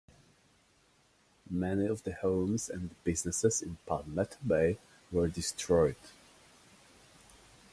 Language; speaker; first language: English; non-native, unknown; Polish